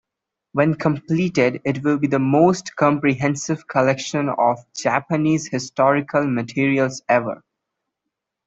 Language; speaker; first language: English; non-native, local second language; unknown